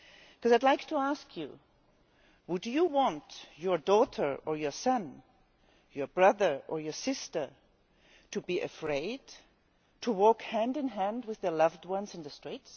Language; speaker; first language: English; non-native, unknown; German